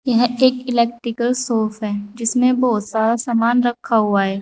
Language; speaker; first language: Hindi; native; Hindi